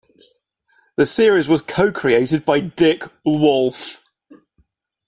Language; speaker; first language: English; native; English